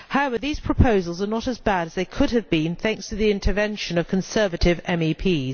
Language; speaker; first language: English; native; English